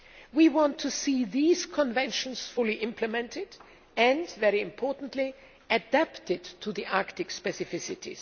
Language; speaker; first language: English; non-native, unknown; German